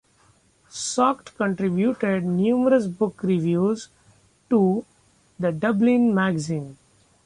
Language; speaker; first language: English; non-native, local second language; Marathi